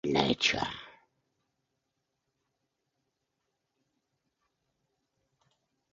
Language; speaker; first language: English; native; English